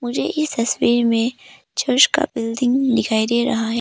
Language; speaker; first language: Hindi; early bilingual, other home language; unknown